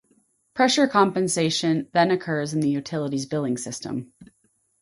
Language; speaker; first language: English; native; English